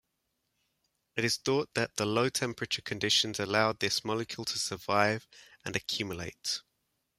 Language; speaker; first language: English; native; English